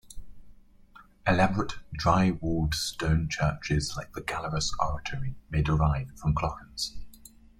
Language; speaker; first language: English; native; English